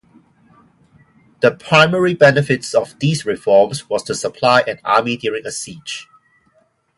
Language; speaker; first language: English; non-native, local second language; Cantonese